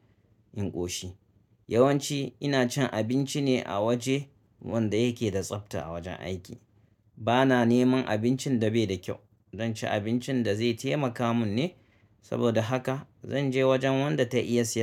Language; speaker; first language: Hausa; native; Hausa